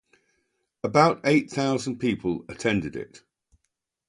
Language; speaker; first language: English; native; English